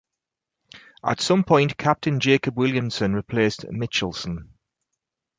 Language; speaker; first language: English; native; English